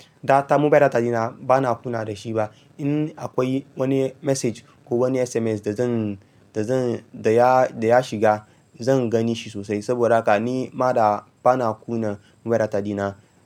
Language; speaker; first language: Hausa; non-native, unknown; Yoruba